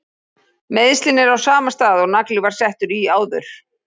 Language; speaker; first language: Icelandic; native; Icelandic